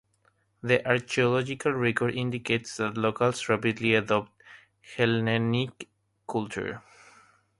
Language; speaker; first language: English; non-native, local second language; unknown